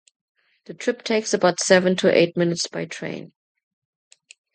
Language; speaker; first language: English; non-native, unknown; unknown